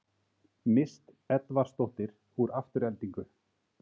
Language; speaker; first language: Icelandic; native; Icelandic